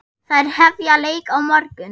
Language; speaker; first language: Icelandic; non-native, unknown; German